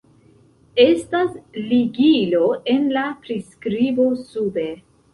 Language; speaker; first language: Esperanto; non-native, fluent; Central Kurdish